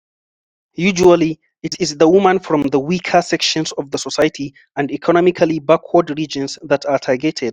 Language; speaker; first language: English; non-native, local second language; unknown